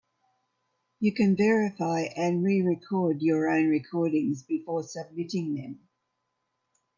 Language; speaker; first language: English; native; English